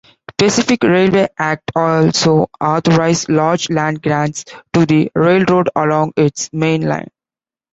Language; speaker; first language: English; non-native, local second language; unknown